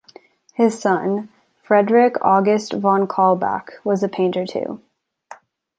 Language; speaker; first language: English; native; English